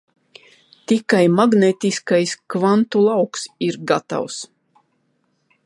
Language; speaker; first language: Latvian; non-native, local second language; Russian